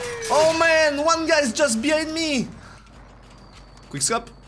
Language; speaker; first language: English; non-native, learner; French